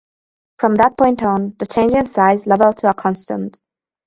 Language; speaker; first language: English; non-native, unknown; Hungarian